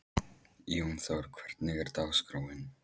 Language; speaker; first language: Icelandic; non-native, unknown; Polish